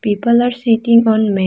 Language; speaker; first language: English; non-native, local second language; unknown